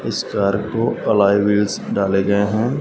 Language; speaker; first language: Hindi; non-native, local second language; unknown